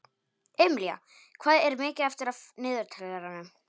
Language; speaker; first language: Icelandic; non-native, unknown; Polish